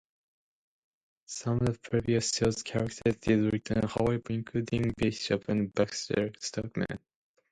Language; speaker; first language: English; non-native, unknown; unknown